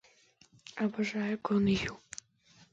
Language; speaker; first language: English; native; English